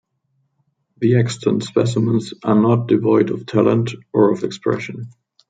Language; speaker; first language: English; non-native, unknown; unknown